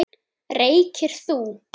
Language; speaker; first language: Icelandic; native; Icelandic